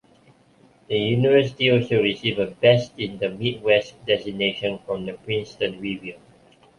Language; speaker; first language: English; non-native, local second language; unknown